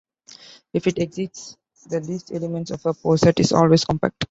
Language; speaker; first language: English; non-native, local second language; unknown